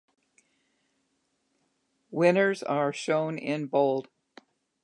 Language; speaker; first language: English; native; English